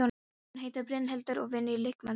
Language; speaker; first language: Icelandic; non-native, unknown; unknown